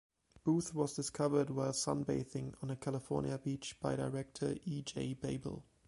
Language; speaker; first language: English; non-native, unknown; German